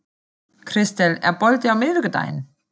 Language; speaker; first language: Icelandic; non-native, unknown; German